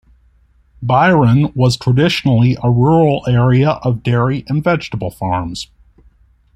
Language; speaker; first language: English; native; English